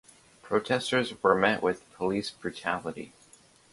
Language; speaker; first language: English; native; English